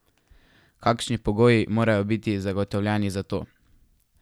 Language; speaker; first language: Slovenian; native; Slovenian